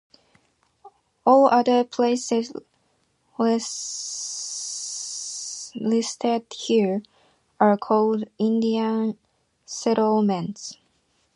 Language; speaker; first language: English; non-native, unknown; Japanese